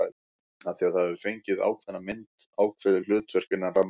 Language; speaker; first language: Icelandic; native; Icelandic